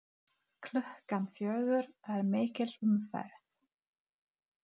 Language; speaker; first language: Icelandic; non-native, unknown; Czech